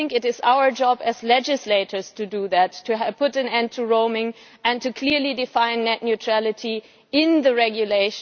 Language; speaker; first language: English; non-native, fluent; German